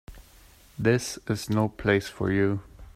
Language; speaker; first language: English; non-native, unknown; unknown